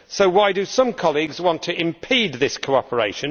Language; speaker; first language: English; native; English